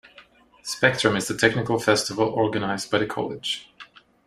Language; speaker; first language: English; non-native, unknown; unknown